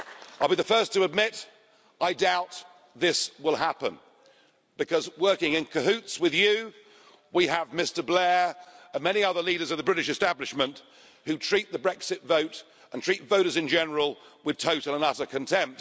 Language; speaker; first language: English; native; English